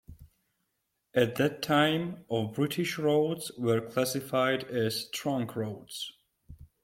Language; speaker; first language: English; non-native, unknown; Georgian